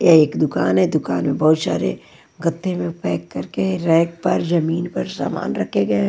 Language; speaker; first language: Hindi; non-native, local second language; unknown